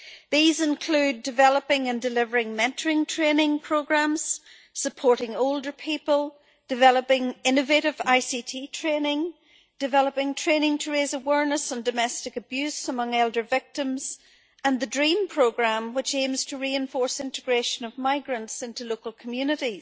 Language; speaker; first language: English; native; English